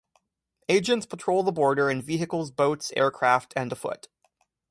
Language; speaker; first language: English; native; English